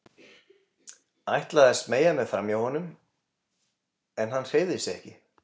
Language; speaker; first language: Icelandic; native; Icelandic